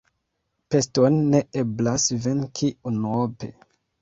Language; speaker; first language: Esperanto; non-native, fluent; Kinyarwanda